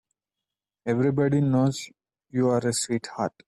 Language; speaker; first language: English; non-native, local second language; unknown